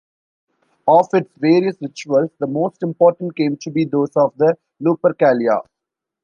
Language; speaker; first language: English; non-native, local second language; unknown